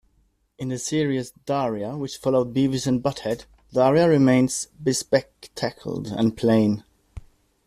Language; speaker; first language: English; native; English